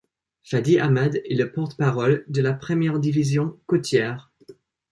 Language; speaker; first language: French; non-native, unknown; English